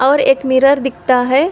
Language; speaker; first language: Hindi; non-native, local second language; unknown